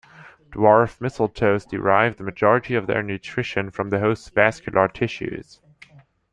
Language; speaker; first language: English; non-native, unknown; German